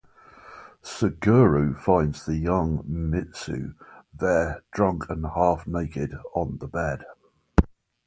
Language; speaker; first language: English; native; English